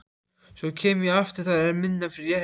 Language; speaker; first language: Icelandic; native; Icelandic